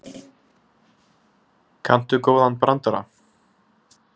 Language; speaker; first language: Icelandic; native; Icelandic